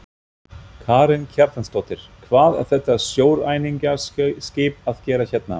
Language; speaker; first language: Icelandic; non-native, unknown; German